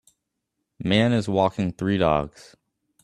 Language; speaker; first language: English; native; English